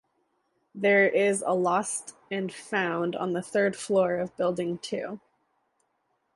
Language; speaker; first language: English; native; English